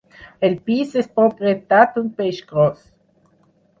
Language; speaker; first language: Catalan; non-native, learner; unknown